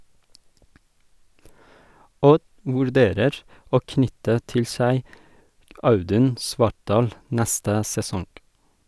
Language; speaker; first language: Norwegian; non-native, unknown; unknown